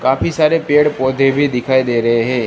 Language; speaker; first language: Hindi; non-native, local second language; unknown